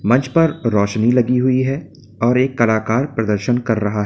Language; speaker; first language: Hindi; native; Hindi